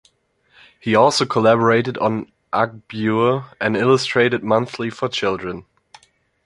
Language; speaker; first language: English; non-native, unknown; German